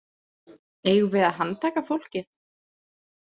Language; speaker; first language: Icelandic; native; Icelandic